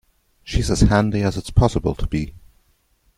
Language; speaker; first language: English; non-native, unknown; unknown